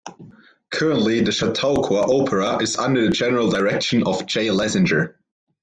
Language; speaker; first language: English; non-native, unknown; German